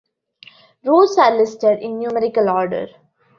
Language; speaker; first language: English; non-native, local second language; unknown